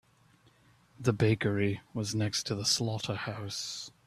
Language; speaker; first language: English; native; English